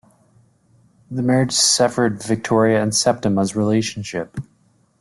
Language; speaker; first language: English; native; English